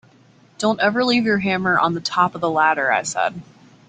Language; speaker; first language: English; native; English